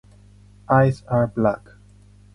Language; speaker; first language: English; non-native, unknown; Spanish